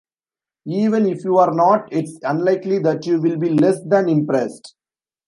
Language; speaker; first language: English; non-native, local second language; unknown